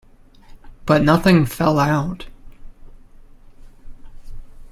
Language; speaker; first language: English; native; English